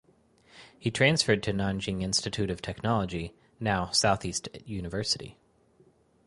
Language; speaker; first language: English; native; English